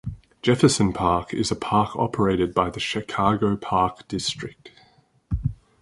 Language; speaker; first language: English; native; English